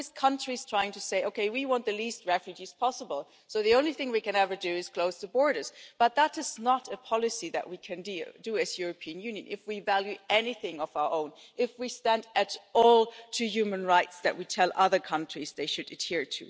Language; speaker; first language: English; non-native, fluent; German